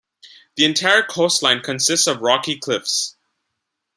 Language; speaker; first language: English; non-native, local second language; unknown